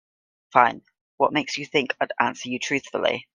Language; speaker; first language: English; native; English